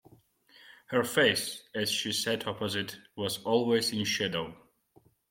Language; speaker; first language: English; non-native, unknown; Georgian